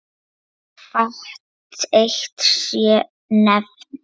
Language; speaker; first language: Icelandic; non-native, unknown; Lithuanian